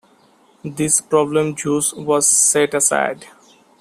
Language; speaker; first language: English; non-native, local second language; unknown